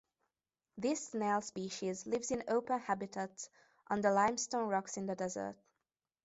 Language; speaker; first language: English; non-native, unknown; Hungarian